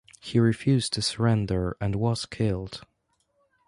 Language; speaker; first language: English; non-native, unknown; Polish